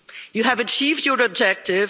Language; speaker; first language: English; non-native, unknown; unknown